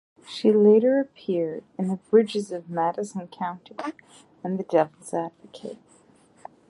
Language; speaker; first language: English; native; English